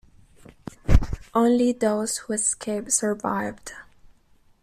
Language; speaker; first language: English; non-native, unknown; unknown